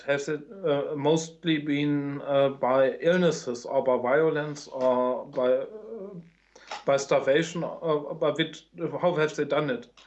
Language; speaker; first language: English; non-native, fluent; German